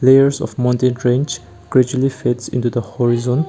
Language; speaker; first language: English; non-native, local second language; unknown